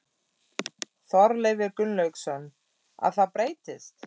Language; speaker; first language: Icelandic; non-native, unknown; German